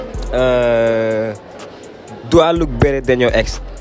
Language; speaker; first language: English; non-native, learner; Wolof